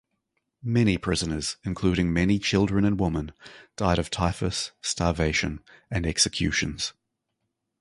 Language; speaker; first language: English; native; English